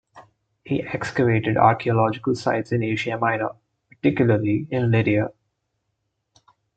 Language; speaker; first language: English; non-native, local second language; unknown